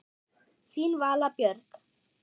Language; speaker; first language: Icelandic; non-native, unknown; German